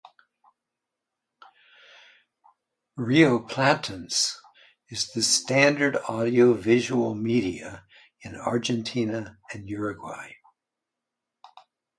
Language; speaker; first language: English; native; English